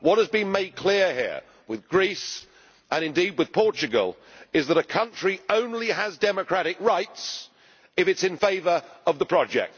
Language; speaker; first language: English; native; English